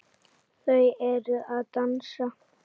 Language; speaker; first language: Icelandic; native; Icelandic